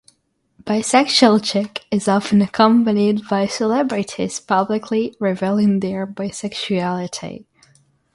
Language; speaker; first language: English; non-native, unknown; Russian